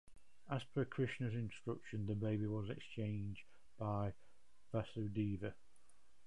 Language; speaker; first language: English; native; English